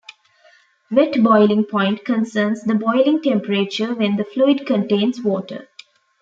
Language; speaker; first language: English; non-native, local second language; Tamil